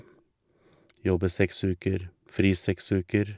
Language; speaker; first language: Norwegian; native; Norwegian